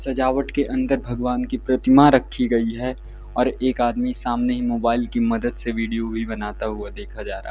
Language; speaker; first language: Hindi; native; Hindi